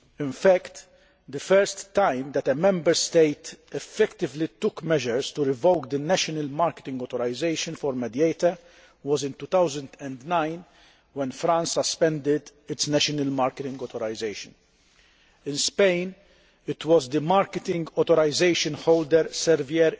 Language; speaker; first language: English; non-native, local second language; Maltese